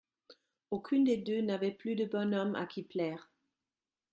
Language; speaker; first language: French; non-native, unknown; German